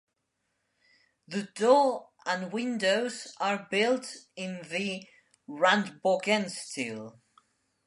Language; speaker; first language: English; non-native, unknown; Spanish